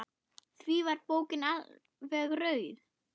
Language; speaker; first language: Icelandic; non-native, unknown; German